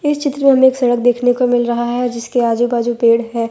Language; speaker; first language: Hindi; non-native, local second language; Gujarati